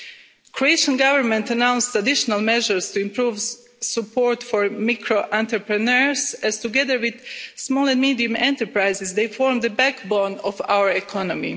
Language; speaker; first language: English; non-native, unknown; Croatian